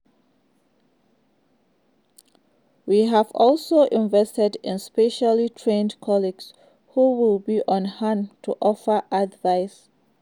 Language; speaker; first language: English; non-native, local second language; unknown